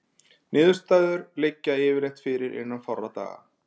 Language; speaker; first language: Icelandic; native; Icelandic